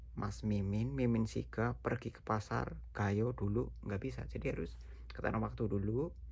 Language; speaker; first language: Indonesian; native; Indonesian